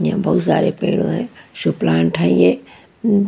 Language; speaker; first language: Hindi; non-native, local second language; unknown